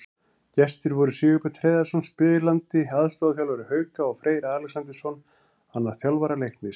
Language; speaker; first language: Icelandic; native; Icelandic